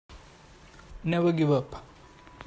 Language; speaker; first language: English; non-native, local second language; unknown